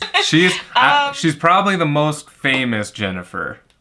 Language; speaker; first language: English; native; English